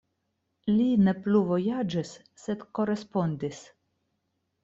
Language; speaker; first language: Esperanto; non-native, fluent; Russian